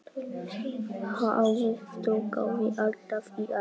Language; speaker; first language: Icelandic; non-native, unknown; Polish